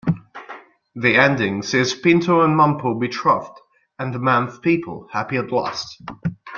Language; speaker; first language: English; non-native, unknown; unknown